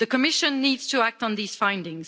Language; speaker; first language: English; non-native, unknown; French